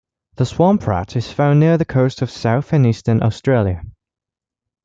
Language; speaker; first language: English; non-native, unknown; French